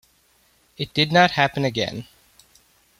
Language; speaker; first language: English; native; English